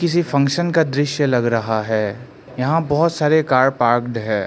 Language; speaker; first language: Hindi; non-native, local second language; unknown